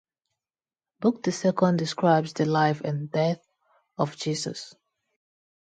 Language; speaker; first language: English; non-native, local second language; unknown